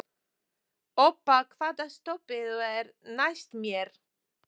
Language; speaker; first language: Icelandic; non-native, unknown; Polish